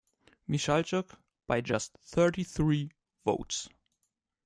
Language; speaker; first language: English; non-native, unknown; German